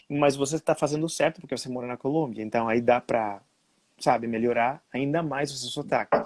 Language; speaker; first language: Portuguese; non-native, fluent; Spanish